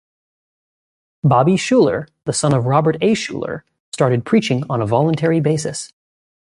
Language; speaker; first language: English; native; English